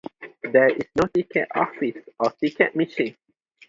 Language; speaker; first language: English; non-native, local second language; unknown